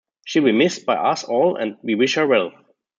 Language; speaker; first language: English; non-native, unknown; German